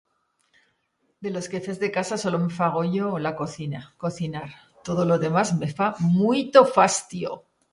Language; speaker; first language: Aragonese; native; Aragonese